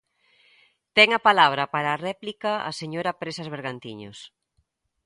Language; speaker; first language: Galician; native; Galician